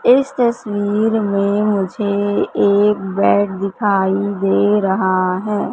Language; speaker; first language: Hindi; native; Hindi